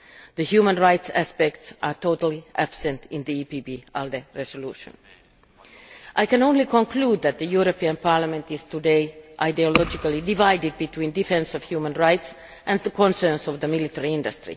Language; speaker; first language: English; non-native, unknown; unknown